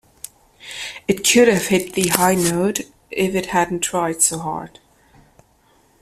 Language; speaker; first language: English; non-native, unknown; German